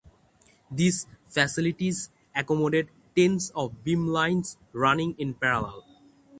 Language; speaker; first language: English; non-native, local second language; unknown